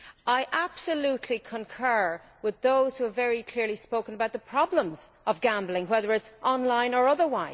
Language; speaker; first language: English; native; English